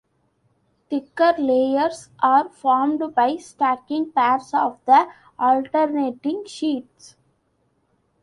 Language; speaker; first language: English; non-native, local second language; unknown